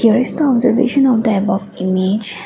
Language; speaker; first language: English; non-native, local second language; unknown